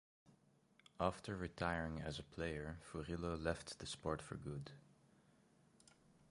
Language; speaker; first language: English; native; English